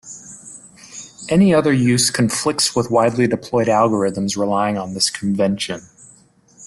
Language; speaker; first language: English; native; English